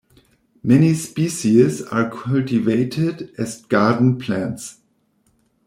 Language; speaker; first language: English; non-native, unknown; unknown